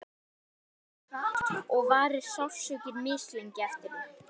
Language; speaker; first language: Icelandic; native; Icelandic